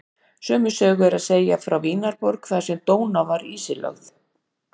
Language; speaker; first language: Icelandic; native; Icelandic